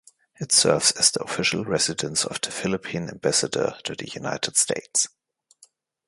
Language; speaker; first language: English; non-native, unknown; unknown